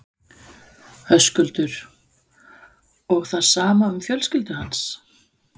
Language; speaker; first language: Icelandic; non-native, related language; Danish